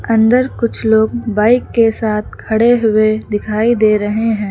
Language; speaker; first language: Hindi; native; Hindi